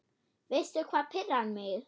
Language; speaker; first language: Icelandic; non-native, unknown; German